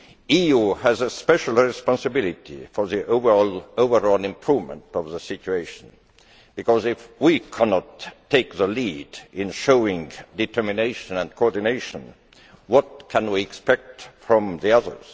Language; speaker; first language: English; non-native, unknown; Estonian